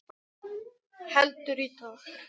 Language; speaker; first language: Icelandic; non-native, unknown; English